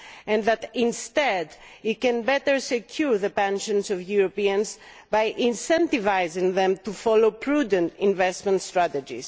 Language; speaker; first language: English; non-native, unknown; Greek